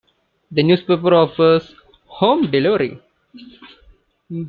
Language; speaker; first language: English; non-native, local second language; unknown